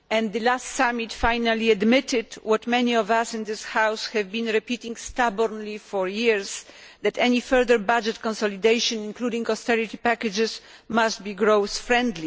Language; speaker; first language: English; non-native, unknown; Polish